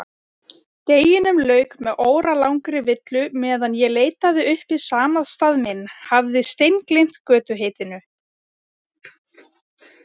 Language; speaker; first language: Icelandic; native; Icelandic